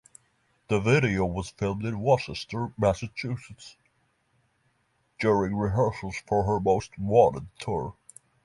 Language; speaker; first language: English; non-native, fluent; Norwegian